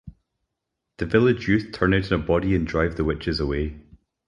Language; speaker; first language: English; native; English